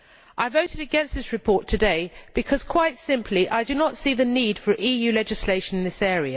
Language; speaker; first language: English; native; English